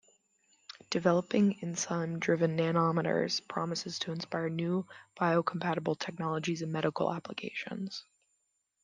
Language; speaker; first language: English; non-native, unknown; German